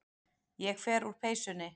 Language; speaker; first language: Icelandic; native; Icelandic